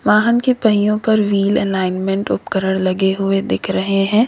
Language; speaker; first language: Hindi; native; Hindi